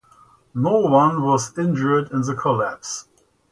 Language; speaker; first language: English; native; English